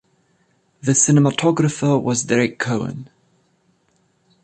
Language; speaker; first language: English; non-native, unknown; German